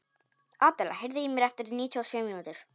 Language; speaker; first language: Icelandic; non-native, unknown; Polish